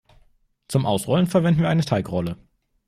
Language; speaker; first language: German; native; German